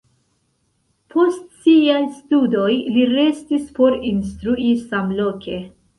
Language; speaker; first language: Esperanto; non-native, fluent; Central Kurdish